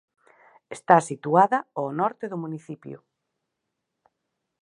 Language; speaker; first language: Galician; native; Galician